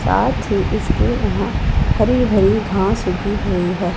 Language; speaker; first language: Hindi; non-native, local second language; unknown